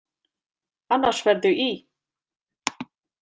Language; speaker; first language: Icelandic; native; Icelandic